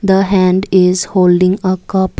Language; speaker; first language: English; non-native, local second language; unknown